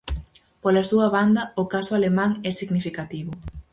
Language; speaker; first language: Galician; native; Galician